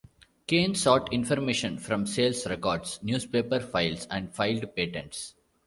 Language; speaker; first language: English; non-native, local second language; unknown